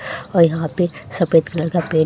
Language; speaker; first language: Hindi; native; Hindi